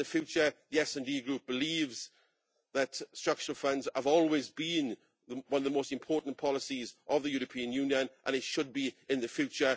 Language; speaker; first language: English; native; English